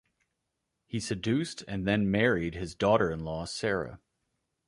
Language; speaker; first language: English; native; English